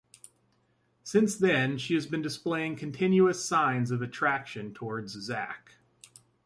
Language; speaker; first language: English; native; English